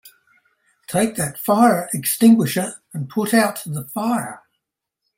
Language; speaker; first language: English; native; English